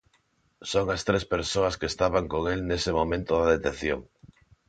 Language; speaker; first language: Galician; non-native, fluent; Spanish